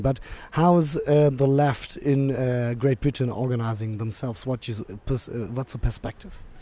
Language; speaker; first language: English; non-native, fluent; German